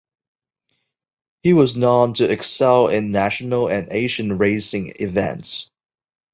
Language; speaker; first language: English; non-native, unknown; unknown